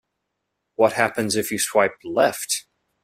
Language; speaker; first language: English; native; English